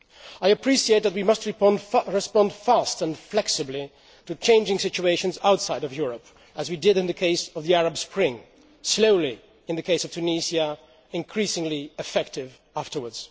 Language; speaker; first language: English; non-native, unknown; Dutch